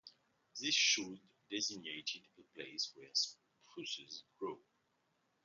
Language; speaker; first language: English; non-native, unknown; French